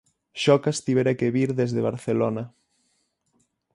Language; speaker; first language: Galician; native; Galician